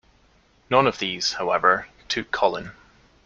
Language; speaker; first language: English; native; English